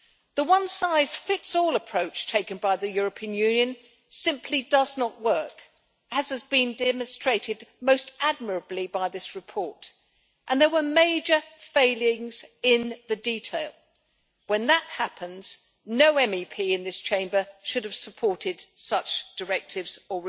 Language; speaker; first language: English; native; English